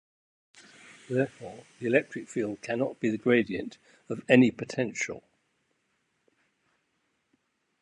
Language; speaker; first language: English; native; English